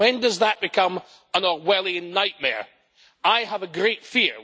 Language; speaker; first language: English; native; English